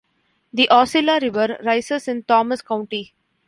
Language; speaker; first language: English; non-native, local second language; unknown